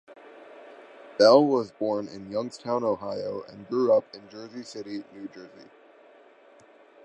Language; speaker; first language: English; native; English